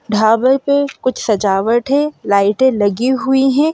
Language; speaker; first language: Hindi; native; Hindi